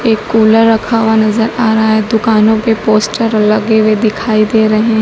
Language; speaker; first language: Hindi; native; Hindi